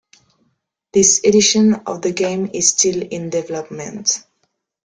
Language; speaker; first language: English; non-native, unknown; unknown